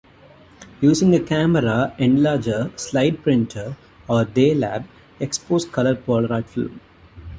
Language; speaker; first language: English; non-native, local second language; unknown